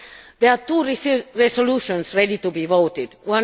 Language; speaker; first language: English; non-native, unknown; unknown